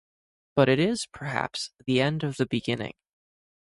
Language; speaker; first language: English; native; English